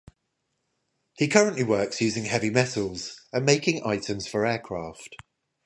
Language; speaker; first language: English; native; English